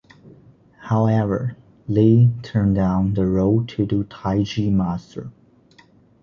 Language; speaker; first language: English; non-native, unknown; Chinese